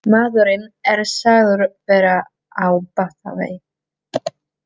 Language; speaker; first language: Icelandic; non-native, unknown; Czech